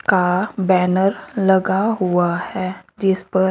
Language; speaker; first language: Hindi; native; Hindi